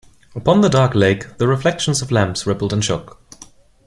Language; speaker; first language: English; non-native, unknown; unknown